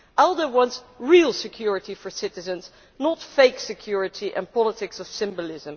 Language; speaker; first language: English; non-native, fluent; Dutch